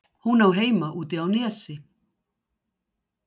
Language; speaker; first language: Icelandic; native; Icelandic